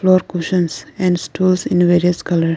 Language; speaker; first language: English; non-native, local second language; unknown